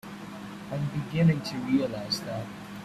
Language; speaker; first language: English; non-native, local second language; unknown